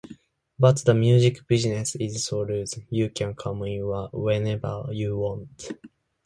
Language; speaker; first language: English; non-native, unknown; Japanese